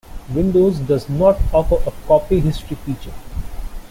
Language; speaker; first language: English; non-native, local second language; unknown